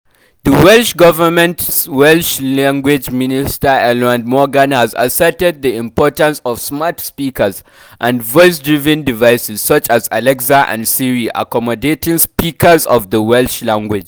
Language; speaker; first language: English; non-native, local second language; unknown